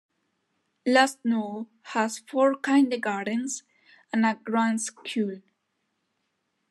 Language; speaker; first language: English; non-native, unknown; Spanish